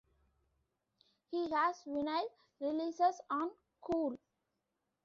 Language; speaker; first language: English; non-native, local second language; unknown